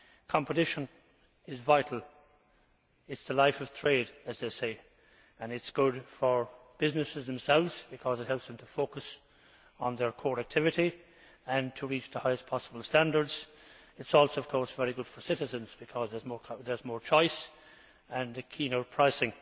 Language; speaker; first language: English; native; English